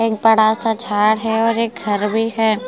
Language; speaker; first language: Hindi; non-native, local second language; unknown